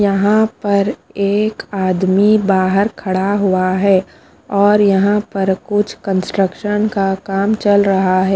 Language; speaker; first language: Hindi; non-native, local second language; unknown